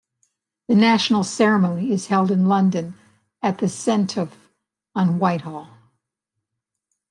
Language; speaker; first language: English; native; English